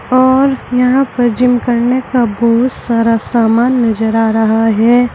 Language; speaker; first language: Hindi; native; Hindi